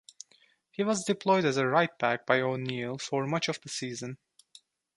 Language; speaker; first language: English; non-native, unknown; Turkish